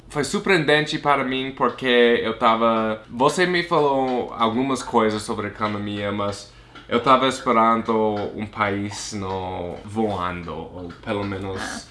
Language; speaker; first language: Portuguese; non-native, fluent; English